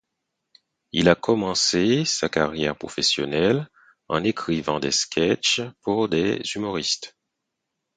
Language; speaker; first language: French; non-native, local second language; Haitian Creole